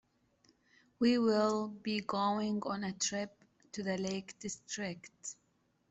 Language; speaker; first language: English; native; English